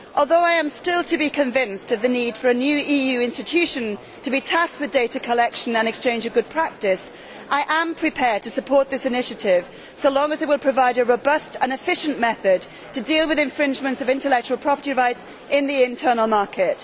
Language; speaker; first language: English; native; English